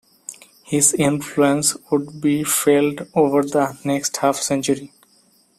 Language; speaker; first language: English; non-native, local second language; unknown